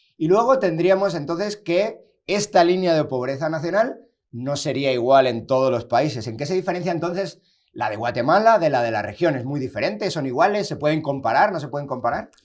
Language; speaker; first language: Spanish; native; Spanish